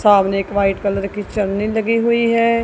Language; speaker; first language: Hindi; non-native, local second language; Punjabi